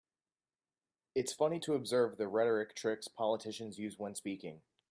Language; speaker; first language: English; native; English